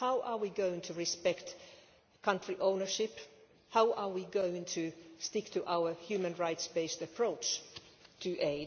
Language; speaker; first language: English; non-native, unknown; Finnish